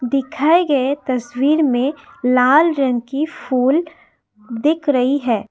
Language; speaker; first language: Hindi; non-native, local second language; Assamese